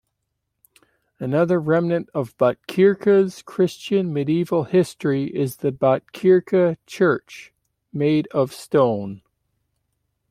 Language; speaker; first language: English; native; English